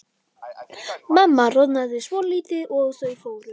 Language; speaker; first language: Icelandic; non-native, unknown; Polish